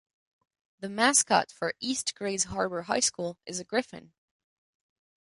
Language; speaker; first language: English; non-native, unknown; French